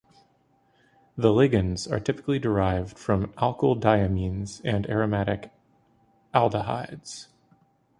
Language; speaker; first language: English; native; English